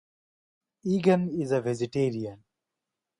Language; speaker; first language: English; non-native, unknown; Nepali